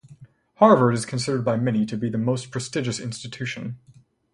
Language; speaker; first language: English; native; English